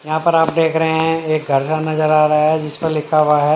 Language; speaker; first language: Hindi; native; Hindi